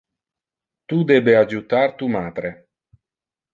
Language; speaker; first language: Interlingua; non-native, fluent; Italian